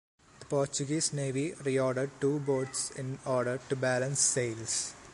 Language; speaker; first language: English; non-native, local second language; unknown